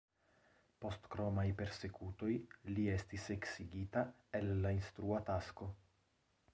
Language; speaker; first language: Esperanto; non-native, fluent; Italian